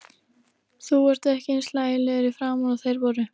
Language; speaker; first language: Icelandic; native; Icelandic